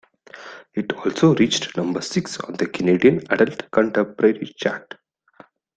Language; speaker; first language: English; non-native, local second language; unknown